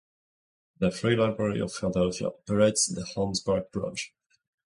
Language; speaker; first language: English; native; English